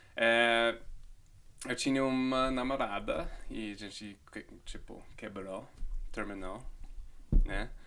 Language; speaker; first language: Portuguese; non-native, fluent; English